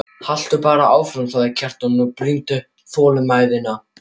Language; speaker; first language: Icelandic; non-native, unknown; German